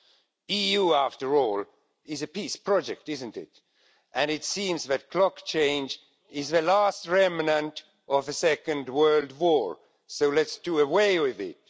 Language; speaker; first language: English; non-native, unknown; Estonian